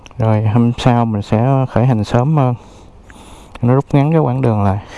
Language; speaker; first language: Vietnamese; native; Vietnamese